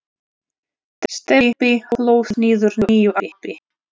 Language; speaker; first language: Icelandic; non-native, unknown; Russian